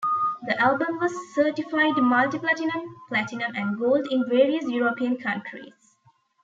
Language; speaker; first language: English; non-native, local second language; Tamil